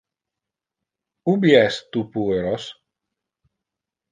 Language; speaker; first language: Interlingua; non-native, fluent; Italian